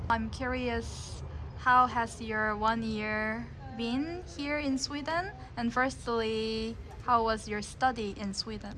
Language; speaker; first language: English; non-native, fluent; Korean